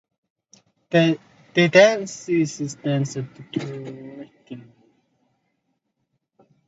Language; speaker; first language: English; native; English